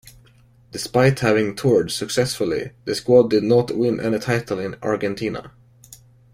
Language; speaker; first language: English; non-native, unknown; Swedish